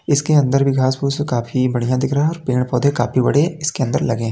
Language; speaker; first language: Hindi; native; Hindi